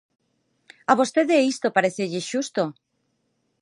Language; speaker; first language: Galician; non-native, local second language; Spanish